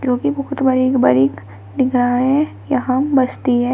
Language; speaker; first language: Hindi; native; Hindi